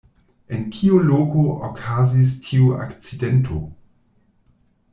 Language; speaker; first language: Esperanto; non-native, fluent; German